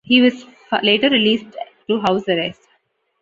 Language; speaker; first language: English; non-native, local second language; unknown